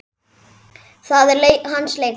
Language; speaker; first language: Icelandic; native; Icelandic